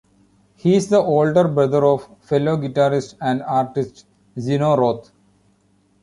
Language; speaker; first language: English; non-native, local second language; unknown